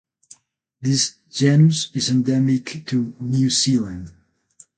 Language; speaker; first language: English; non-native, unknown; Spanish